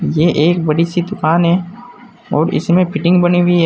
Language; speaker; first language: Hindi; native; Hindi